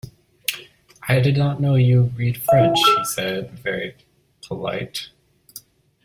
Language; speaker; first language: English; native; English